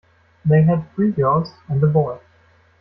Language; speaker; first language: English; non-native, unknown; German